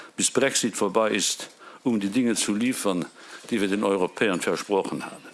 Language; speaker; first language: German; non-native, local second language; Luxembourgish